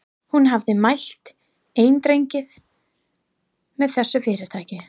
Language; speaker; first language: Icelandic; non-native, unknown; English